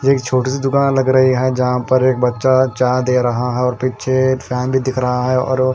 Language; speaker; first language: Hindi; non-native, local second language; Punjabi